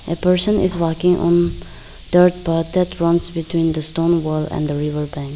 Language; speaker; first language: English; non-native, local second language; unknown